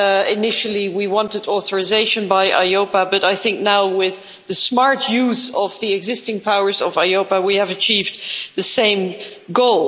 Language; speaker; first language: English; non-native, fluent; Dutch